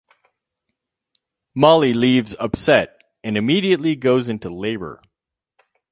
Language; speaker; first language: English; native; English